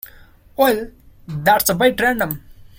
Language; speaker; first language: English; non-native, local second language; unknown